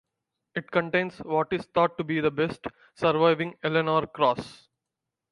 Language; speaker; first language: English; non-native, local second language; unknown